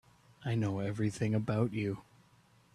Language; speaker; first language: English; native; English